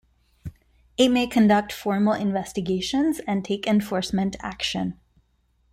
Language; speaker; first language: English; non-native, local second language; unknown